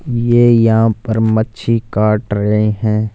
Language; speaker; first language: Hindi; non-native, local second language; Punjabi